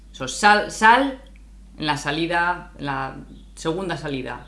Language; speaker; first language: Spanish; native; Spanish